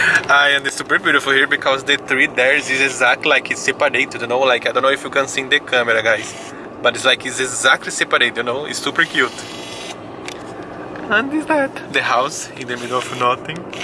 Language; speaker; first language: English; non-native, learner; Portuguese